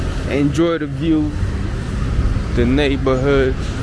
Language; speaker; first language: English; native; English